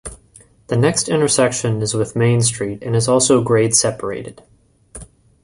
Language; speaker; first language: English; native; English